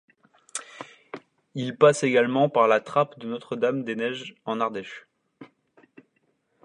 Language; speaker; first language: French; native; French